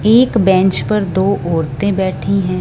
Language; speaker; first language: Hindi; non-native, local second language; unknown